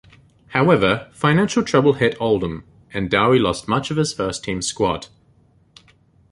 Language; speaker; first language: English; native; English